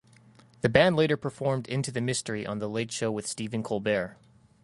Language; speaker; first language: English; native; English